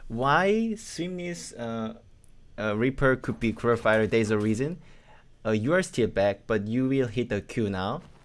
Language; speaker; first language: English; non-native, learner; Korean